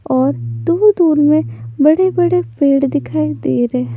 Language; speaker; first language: Hindi; non-native, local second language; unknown